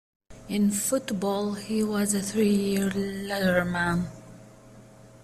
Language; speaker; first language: English; native; English